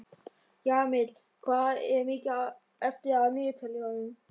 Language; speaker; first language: Icelandic; non-native, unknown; German